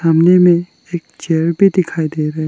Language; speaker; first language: Hindi; non-native, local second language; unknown